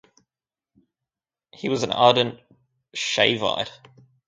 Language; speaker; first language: English; native; English